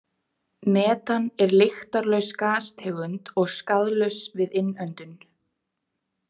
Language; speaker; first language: Icelandic; native; Icelandic